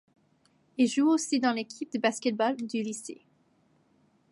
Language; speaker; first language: French; native; French